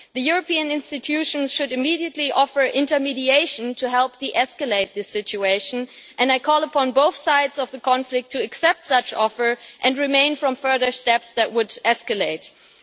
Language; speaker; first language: English; non-native, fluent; German